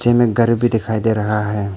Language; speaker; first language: Hindi; non-native, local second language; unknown